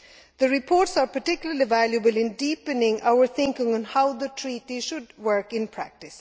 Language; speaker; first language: English; non-native, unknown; Swedish